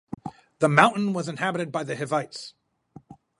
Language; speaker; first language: English; native; English